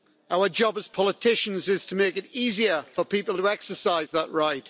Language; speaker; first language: English; native; English